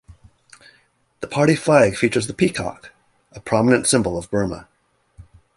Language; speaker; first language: English; native; English